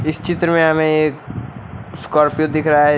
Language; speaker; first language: Hindi; native; Hindi